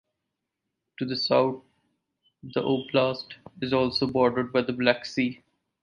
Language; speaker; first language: English; non-native, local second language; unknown